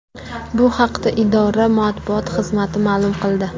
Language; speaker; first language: Uzbek; native; Uzbek